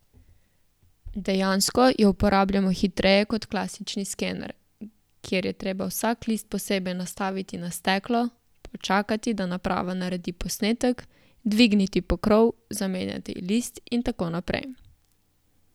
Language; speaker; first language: Slovenian; native; Slovenian